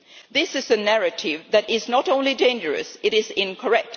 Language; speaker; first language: English; non-native, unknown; Swedish